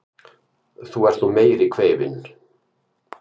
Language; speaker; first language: Icelandic; native; Icelandic